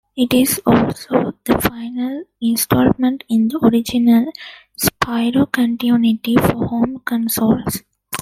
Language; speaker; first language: English; non-native, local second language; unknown